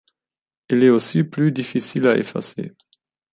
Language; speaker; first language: French; non-native, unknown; German